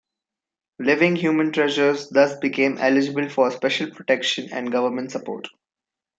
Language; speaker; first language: English; non-native, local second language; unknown